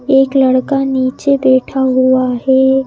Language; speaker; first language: Hindi; native; Hindi